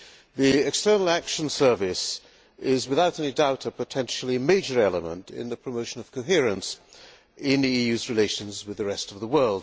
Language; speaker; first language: English; non-native, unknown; Hungarian